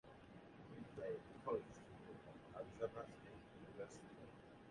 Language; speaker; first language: English; native; English